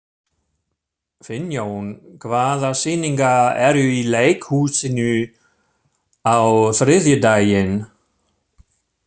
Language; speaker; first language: Icelandic; non-native, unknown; German